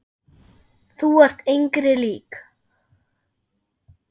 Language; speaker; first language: Icelandic; non-native, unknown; German